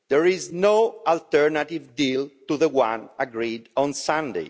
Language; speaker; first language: English; non-native, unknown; Italian